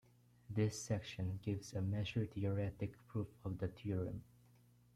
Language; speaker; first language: English; non-native, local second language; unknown